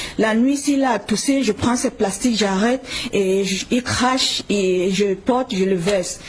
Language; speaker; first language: French; non-native, local second language; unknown